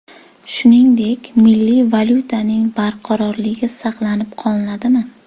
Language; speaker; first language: Uzbek; native; Uzbek